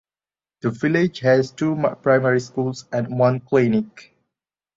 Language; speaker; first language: English; non-native, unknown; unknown